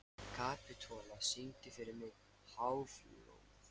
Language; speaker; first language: Icelandic; non-native, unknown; Lithuanian